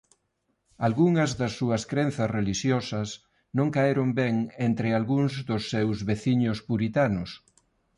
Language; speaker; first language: Galician; non-native, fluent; Spanish